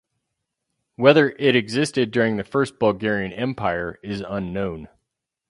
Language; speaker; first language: English; native; English